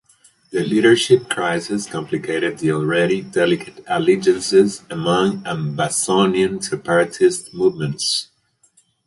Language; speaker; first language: English; native; English